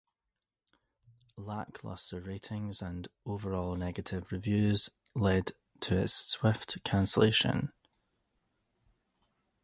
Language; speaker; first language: English; native; English